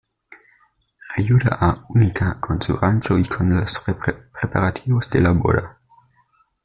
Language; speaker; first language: Spanish; native; Spanish